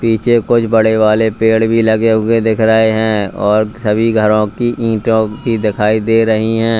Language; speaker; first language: Hindi; native; Hindi